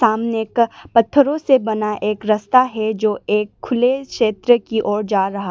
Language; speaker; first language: Hindi; non-native, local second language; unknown